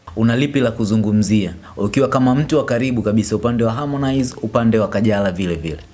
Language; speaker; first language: Swahili; native; Swahili